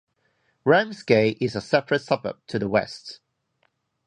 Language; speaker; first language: English; non-native, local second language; Cantonese